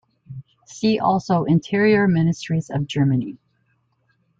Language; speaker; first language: English; native; English